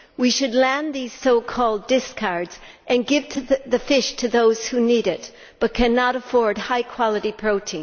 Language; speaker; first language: English; native; English